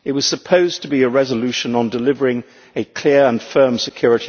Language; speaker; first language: English; native; English